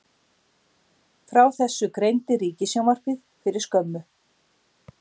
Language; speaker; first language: Icelandic; native; Icelandic